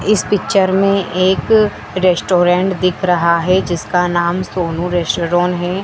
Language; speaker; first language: Hindi; native; Hindi